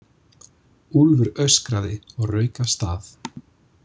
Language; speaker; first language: Icelandic; non-native, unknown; English